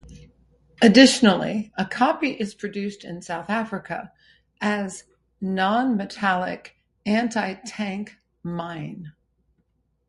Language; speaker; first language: English; native; English